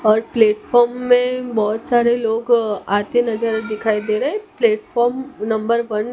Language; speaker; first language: Hindi; non-native, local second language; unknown